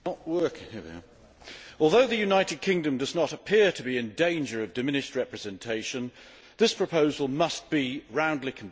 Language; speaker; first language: English; native; English